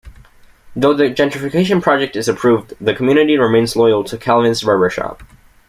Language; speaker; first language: English; native; English